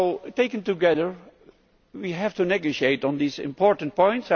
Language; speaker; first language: English; non-native, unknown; Dutch